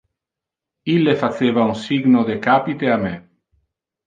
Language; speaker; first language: Interlingua; non-native, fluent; Italian